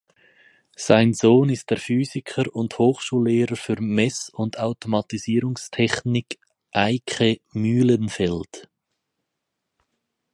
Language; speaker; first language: German; native; German